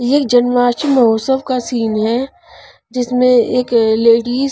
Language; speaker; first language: Hindi; non-native, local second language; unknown